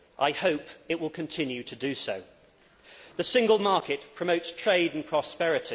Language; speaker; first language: English; native; English